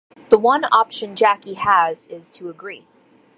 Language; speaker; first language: English; native; English